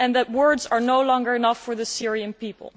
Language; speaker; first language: English; non-native, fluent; Dutch